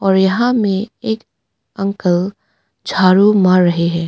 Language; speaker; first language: Hindi; non-native, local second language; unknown